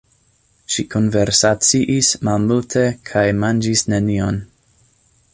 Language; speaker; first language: Esperanto; non-native, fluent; English